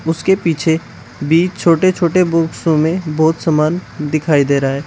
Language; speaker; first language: Hindi; native; Hindi